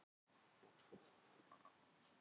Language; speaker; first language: Icelandic; non-native, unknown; Thai